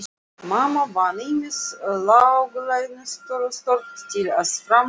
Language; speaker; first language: Icelandic; non-native, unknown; Russian